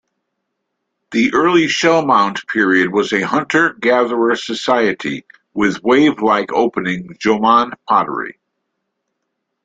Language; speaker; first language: English; native; English